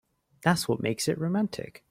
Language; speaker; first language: English; native; English